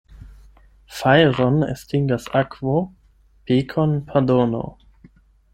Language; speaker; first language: Esperanto; non-native, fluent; German